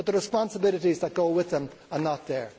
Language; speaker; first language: English; native; English